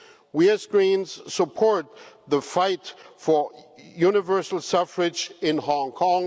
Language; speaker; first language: English; non-native, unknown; German